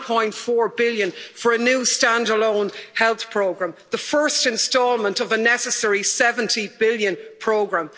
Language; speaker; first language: English; native; English